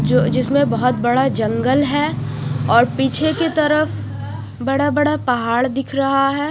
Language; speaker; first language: Hindi; non-native, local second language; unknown